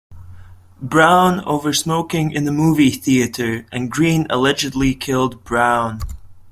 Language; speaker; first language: English; non-native, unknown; Latvian